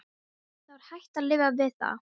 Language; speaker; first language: Icelandic; non-native, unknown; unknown